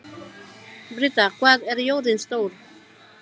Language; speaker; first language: Icelandic; non-native, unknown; Filipino